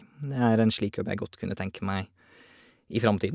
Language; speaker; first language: Norwegian; native; Norwegian